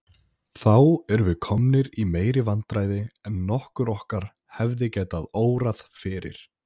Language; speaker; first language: Icelandic; native; Icelandic